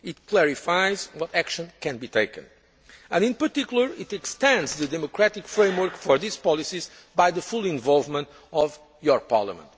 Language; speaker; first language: English; non-native, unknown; Portuguese